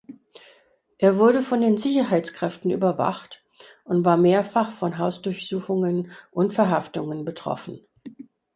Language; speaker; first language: German; non-native, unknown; English